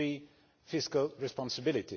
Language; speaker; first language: English; non-native, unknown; Polish